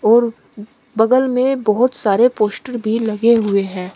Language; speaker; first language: Hindi; native; Hindi